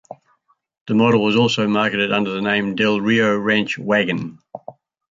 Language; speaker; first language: English; native; English